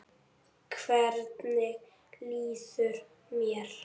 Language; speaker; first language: Icelandic; native; Icelandic